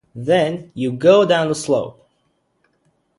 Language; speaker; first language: English; native; English